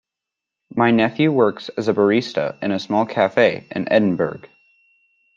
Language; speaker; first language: English; native; English